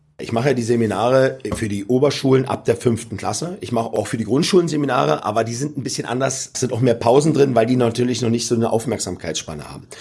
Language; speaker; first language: German; native; German